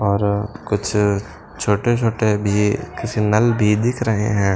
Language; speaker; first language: Hindi; non-native, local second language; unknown